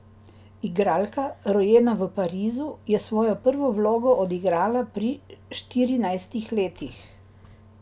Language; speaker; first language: Slovenian; native; Slovenian